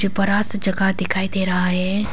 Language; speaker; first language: Hindi; non-native, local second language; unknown